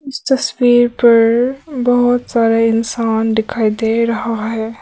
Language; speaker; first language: Hindi; non-native, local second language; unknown